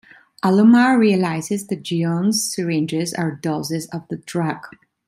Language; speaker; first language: English; non-native, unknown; Italian